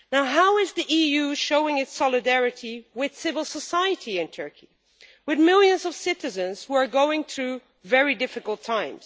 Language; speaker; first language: English; non-native, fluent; Dutch